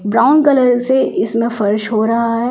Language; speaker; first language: Hindi; native; Hindi